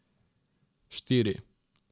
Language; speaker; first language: Slovenian; non-native, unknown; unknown